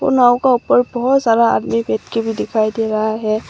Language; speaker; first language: Hindi; non-native, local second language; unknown